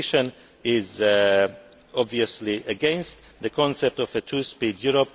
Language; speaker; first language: English; non-native, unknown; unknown